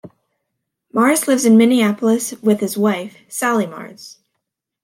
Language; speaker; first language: English; native; English